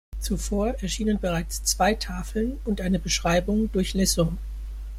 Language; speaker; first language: German; native; German